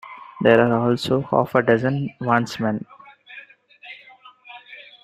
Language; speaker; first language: English; non-native, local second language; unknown